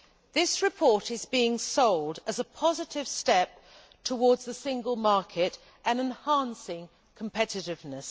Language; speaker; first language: English; native; English